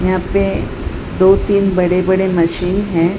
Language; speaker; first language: Hindi; non-native, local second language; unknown